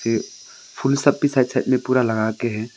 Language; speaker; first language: Hindi; early bilingual, other home language; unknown